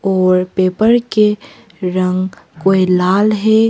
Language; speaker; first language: Hindi; early bilingual, other home language; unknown